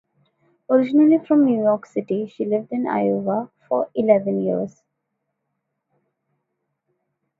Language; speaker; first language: English; non-native, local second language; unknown